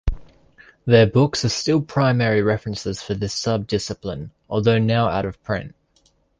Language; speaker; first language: English; native; English